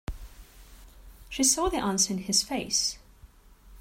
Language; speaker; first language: English; non-native, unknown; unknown